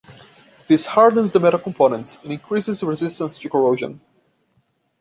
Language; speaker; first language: English; non-native, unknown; Portuguese